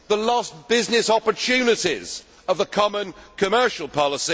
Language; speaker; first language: English; native; English